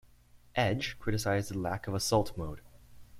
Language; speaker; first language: English; native; English